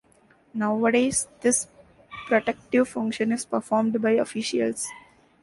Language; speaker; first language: English; non-native, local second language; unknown